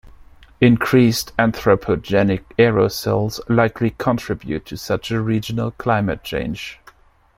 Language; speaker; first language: English; non-native, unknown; German